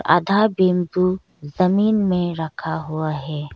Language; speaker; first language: Hindi; non-native, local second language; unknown